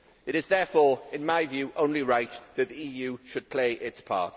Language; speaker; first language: English; native; English